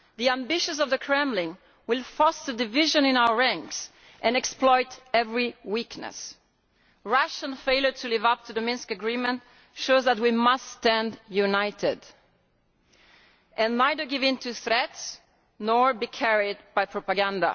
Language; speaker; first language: English; non-native, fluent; Italian